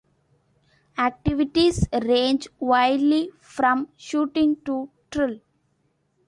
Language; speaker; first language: English; non-native, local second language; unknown